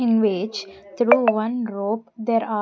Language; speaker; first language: English; non-native, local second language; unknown